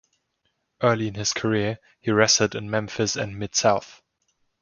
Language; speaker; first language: English; non-native, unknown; German